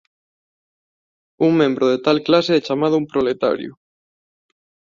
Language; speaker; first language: Galician; non-native, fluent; Spanish